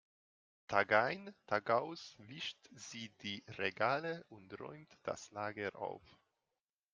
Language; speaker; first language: German; non-native, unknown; Hungarian